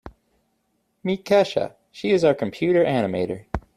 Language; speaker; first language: English; native; English